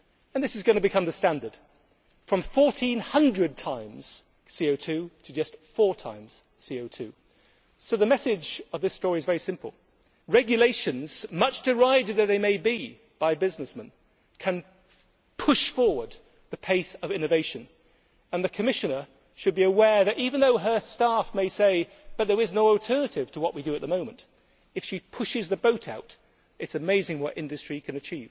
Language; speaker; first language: English; native; English